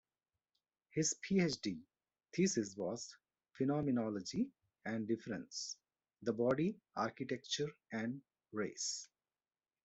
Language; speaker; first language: English; non-native, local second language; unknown